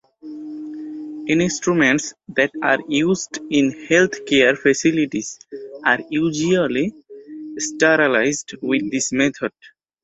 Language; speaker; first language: English; non-native, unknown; Bangla